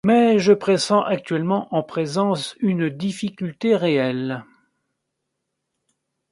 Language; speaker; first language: French; native; French